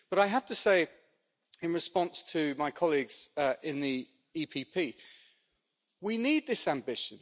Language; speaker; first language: English; native; English